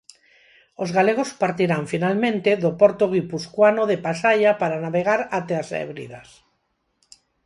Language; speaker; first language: Galician; non-native, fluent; Spanish